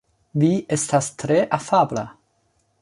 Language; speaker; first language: Esperanto; non-native, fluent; Chinese